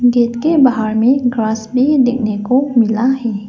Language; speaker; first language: Hindi; non-native, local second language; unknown